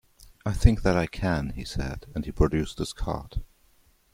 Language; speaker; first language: English; non-native, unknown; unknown